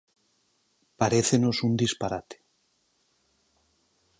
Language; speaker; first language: Galician; native; Galician